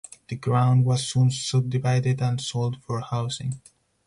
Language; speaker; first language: English; non-native, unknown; Spanish